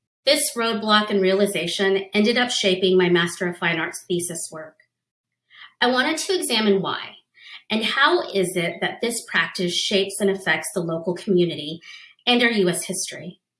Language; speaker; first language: English; early bilingual, other home language; Spanish